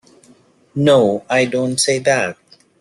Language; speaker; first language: English; non-native, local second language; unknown